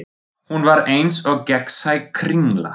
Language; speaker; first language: Icelandic; non-native, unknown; German